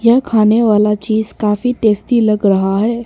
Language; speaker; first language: Hindi; non-native, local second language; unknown